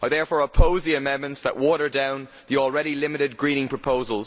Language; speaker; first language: English; native; English